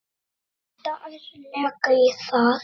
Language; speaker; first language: Icelandic; native; Icelandic